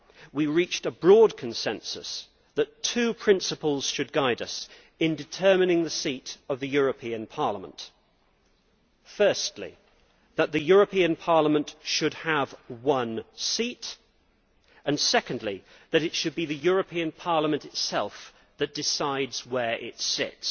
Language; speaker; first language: English; native; English